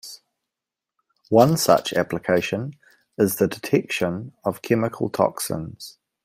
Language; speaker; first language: English; native; English